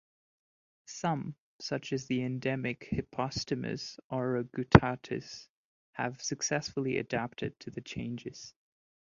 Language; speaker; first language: English; non-native, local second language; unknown